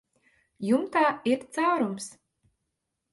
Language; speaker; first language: Latvian; native; Latvian